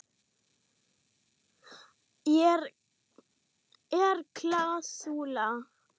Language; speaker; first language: Icelandic; non-native, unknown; German